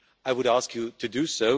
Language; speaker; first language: English; non-native, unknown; German